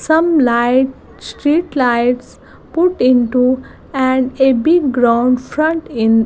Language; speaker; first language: English; non-native, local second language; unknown